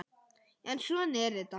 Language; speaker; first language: Icelandic; native; Icelandic